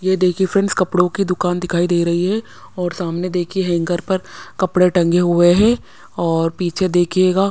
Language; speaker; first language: Hindi; non-native, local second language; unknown